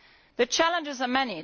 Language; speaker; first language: English; non-native, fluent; Italian